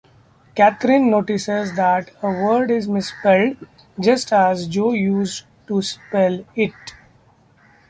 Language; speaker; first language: English; non-native, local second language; Marathi